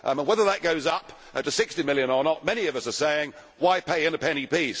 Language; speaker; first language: English; native; English